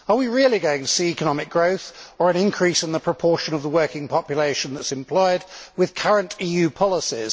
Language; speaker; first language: English; native; English